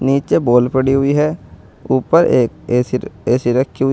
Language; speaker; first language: Hindi; native; Hindi